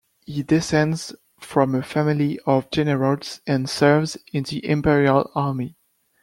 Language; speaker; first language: English; non-native, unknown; French